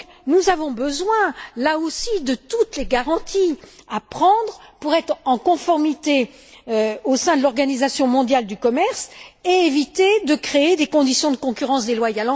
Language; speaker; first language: French; native; French